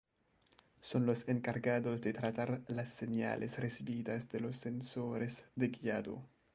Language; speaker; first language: Spanish; non-native, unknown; French